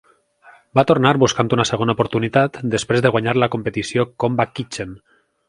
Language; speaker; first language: Catalan; native; Catalan